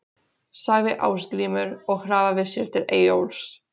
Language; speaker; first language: Icelandic; non-native, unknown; Polish